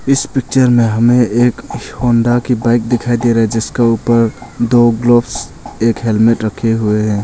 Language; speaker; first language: Hindi; non-native, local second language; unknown